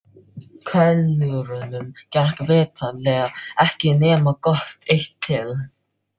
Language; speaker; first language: Icelandic; non-native, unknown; Filipino